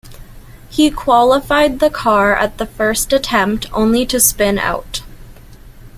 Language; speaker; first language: English; native; English